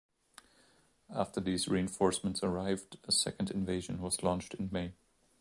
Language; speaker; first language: English; non-native, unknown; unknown